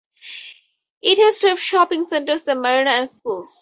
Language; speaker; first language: English; native; English